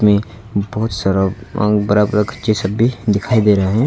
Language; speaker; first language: Hindi; non-native, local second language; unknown